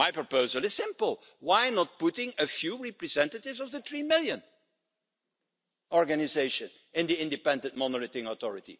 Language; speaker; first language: English; non-native, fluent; Dutch